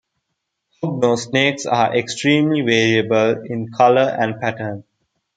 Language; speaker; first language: English; non-native, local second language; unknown